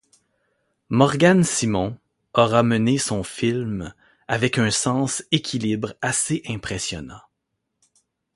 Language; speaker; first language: French; native; French